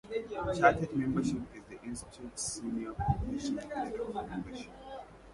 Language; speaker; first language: English; non-native, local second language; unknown